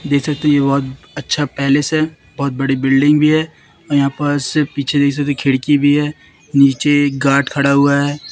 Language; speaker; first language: Hindi; native; Hindi